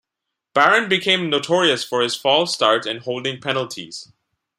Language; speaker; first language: English; non-native, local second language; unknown